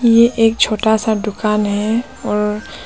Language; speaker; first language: Hindi; non-native, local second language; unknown